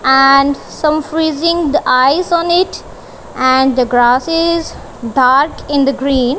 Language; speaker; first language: English; non-native, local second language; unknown